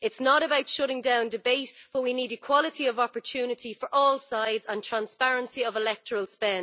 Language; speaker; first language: English; native; English